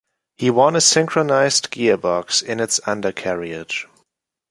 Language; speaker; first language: English; non-native, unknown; German